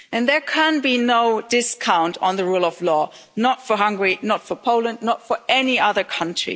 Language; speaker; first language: English; non-native, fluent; German